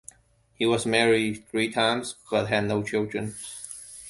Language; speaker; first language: English; non-native, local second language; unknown